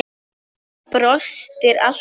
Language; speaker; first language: Icelandic; non-native, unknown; Polish